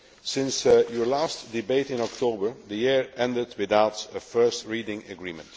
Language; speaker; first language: English; non-native, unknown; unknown